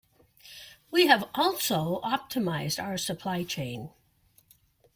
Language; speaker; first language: English; native; English